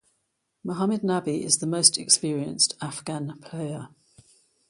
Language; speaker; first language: English; native; English